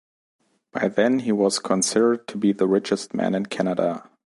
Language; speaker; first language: English; non-native, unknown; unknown